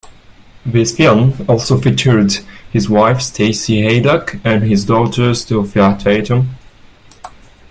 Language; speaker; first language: English; non-native, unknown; French